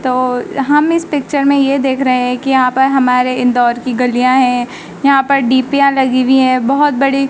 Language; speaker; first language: Hindi; native; Hindi